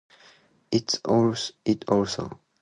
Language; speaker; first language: English; non-native, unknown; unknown